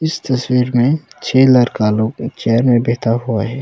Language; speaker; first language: Hindi; non-native, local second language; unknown